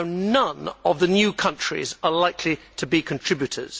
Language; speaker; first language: English; native; English